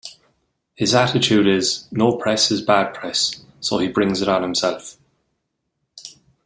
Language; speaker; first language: English; native; English